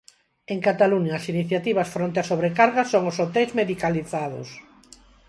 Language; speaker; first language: Galician; non-native, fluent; Spanish